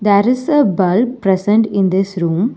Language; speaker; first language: English; non-native, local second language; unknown